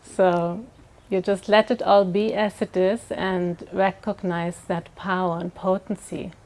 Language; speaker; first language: English; non-native, fluent; German